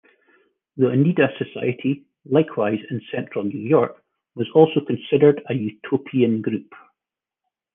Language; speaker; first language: English; native; English